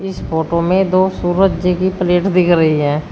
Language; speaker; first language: Hindi; native; Hindi